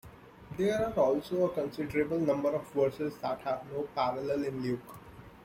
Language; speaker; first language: English; non-native, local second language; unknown